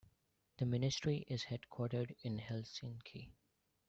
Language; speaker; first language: English; non-native, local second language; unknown